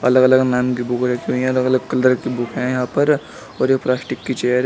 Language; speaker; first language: Hindi; native; Hindi